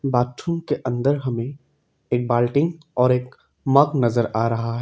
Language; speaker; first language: Hindi; non-native, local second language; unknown